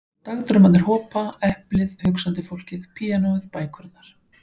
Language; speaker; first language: Icelandic; native; Icelandic